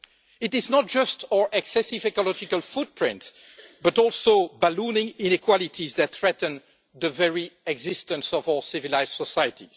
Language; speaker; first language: English; non-native, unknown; French